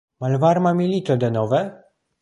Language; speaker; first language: Esperanto; non-native, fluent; Polish